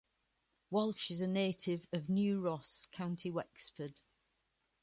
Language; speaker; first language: English; native; English